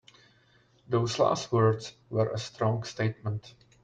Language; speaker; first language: English; non-native, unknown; Czech